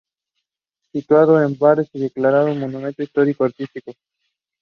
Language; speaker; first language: English; non-native, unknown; Spanish